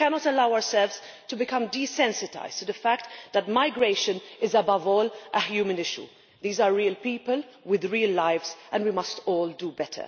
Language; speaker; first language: English; non-native, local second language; Maltese